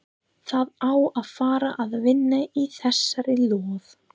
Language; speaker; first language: Icelandic; non-native, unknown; English